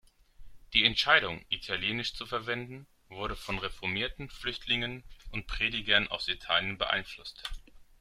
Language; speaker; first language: German; non-native, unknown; Greek